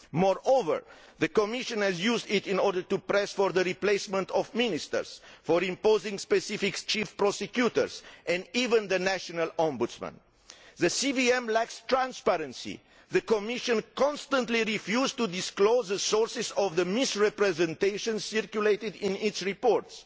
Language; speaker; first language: English; non-native, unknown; Romanian